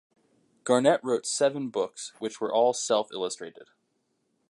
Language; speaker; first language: English; native; English